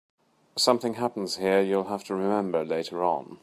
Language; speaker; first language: English; native; English